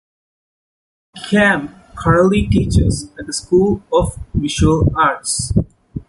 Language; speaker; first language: English; non-native, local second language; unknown